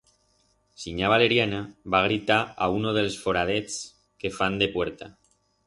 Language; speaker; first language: Aragonese; non-native, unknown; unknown